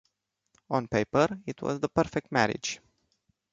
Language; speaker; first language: English; non-native, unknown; Romanian